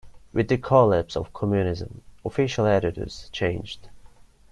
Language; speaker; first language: English; non-native, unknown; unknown